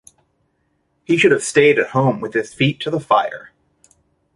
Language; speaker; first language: English; native; English